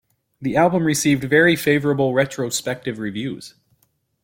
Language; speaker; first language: English; native; English